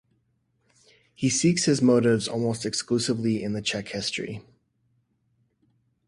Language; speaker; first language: English; native; English